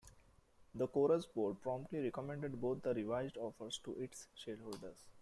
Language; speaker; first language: English; non-native, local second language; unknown